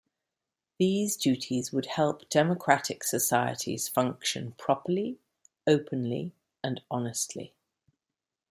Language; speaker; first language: English; native; English